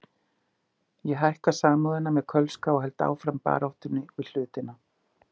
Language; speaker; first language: Icelandic; native; Icelandic